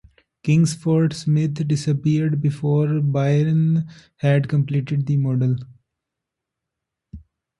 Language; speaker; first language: English; non-native, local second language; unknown